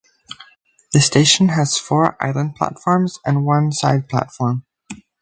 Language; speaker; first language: English; native; English